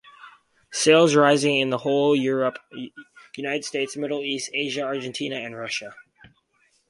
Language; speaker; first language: English; native; English